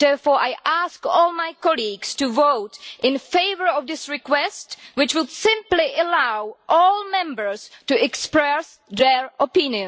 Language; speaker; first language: English; non-native, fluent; Czech